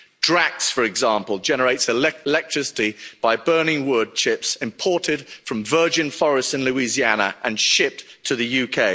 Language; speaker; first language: English; native; English